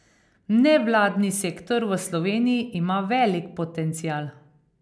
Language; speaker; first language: Slovenian; native; Slovenian